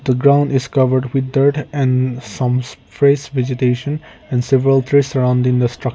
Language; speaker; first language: English; non-native, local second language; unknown